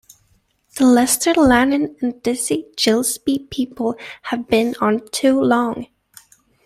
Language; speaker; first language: English; native; English